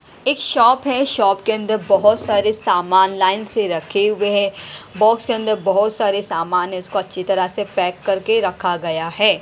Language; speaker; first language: Hindi; non-native, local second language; Punjabi